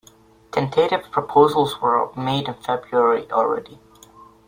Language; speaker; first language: English; native; English